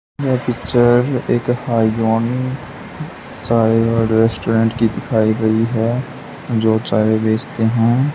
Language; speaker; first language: Hindi; native; Hindi